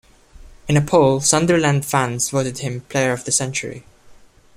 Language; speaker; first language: English; non-native, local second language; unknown